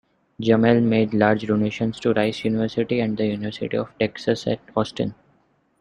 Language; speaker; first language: English; non-native, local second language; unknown